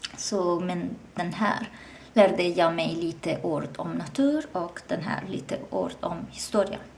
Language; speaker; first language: Swedish; non-native, learner; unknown